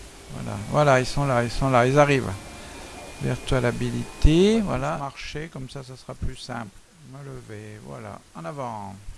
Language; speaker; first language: French; native; French